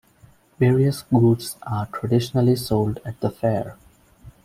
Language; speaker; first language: English; non-native, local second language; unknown